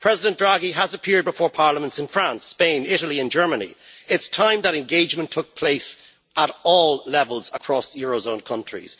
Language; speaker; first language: English; native; English